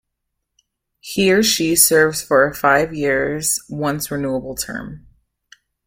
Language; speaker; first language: English; native; English